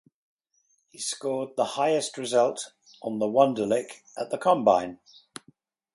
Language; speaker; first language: English; native; English